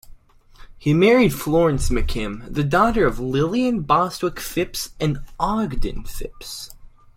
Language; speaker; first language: English; native; English